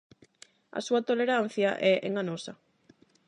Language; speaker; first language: Galician; non-native, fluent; Spanish